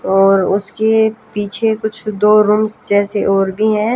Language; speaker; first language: Hindi; native; Hindi